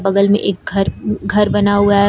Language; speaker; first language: Hindi; native; Hindi